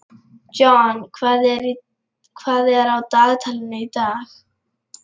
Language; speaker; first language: Icelandic; non-native, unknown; Lithuanian